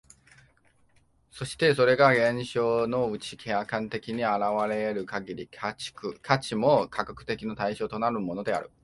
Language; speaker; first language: Japanese; non-native, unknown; Chinese